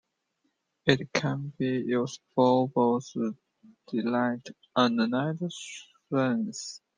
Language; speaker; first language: English; non-native, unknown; Chinese